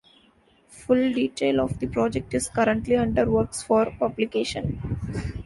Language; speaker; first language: English; non-native, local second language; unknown